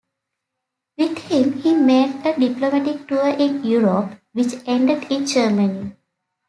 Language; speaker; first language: English; native; English